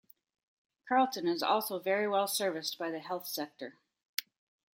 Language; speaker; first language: English; native; English